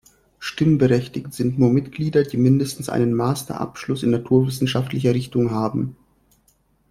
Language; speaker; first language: German; non-native, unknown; Russian